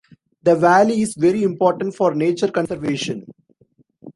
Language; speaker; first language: English; non-native, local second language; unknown